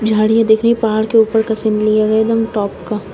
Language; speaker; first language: Hindi; native; Hindi